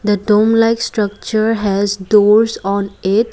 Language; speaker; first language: English; non-native, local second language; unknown